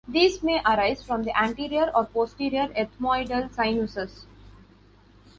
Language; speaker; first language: English; non-native, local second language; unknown